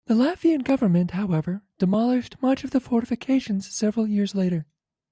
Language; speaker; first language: English; native; English